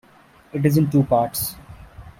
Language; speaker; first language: English; non-native, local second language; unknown